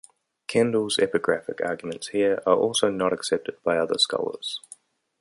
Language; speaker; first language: English; native; English